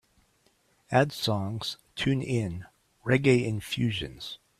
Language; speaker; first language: English; native; English